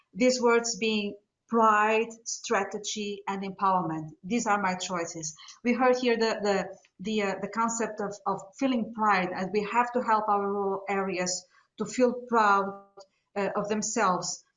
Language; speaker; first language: English; non-native, fluent; Portuguese